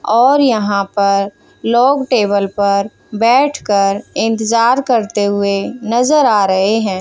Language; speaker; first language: Hindi; native; Hindi